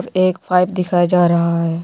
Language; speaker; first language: Hindi; non-native, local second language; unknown